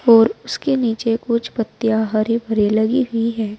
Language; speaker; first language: Hindi; native; Hindi